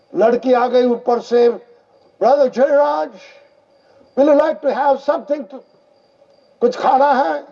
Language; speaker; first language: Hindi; non-native, local second language; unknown